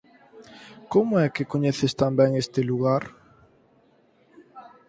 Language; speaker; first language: Galician; native; Galician